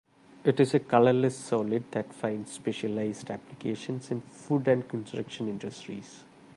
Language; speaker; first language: English; non-native, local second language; Malayalam